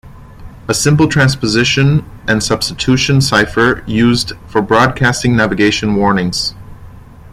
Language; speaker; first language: English; non-native, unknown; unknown